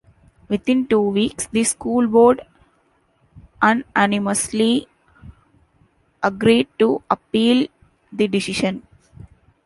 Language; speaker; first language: English; non-native, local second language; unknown